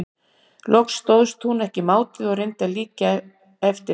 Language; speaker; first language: Icelandic; native; Icelandic